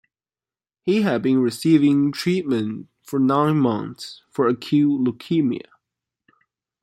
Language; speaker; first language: English; non-native, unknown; Chinese